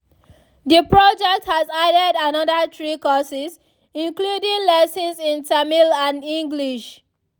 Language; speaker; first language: English; non-native, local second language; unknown